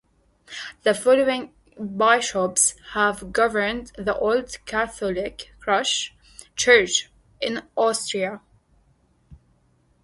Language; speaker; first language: English; native; English